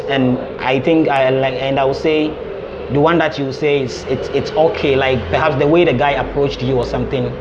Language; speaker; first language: English; non-native, local second language; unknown